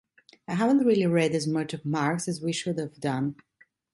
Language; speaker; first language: English; non-native, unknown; Italian